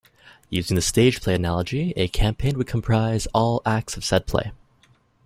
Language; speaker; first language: English; native; English